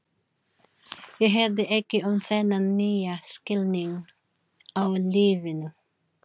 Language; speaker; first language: Icelandic; non-native, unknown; Filipino